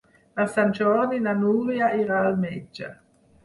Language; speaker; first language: Catalan; non-native, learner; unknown